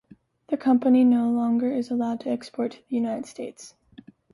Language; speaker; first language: English; native; English